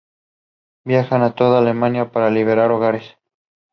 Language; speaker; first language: English; non-native, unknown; Spanish